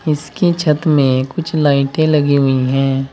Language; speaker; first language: Hindi; native; Hindi